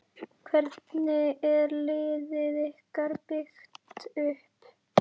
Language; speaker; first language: Icelandic; native; Icelandic